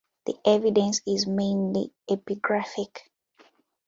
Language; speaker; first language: English; non-native, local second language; Ganda